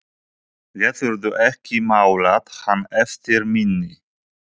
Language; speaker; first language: Icelandic; non-native, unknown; Polish